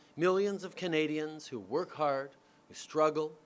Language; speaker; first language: English; native; English